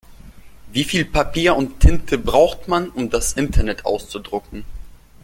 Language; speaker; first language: German; non-native, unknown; Russian